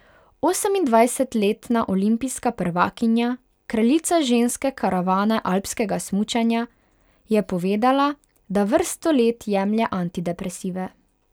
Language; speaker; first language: Slovenian; non-native, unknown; Hungarian